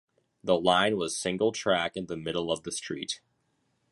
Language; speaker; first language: English; native; English